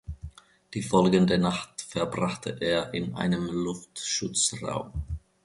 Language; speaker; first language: German; non-native, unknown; Finnish